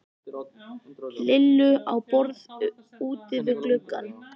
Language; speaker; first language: Icelandic; native; Icelandic